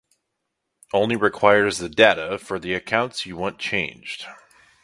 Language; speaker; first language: English; native; English